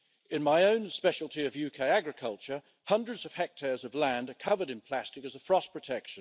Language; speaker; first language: English; native; English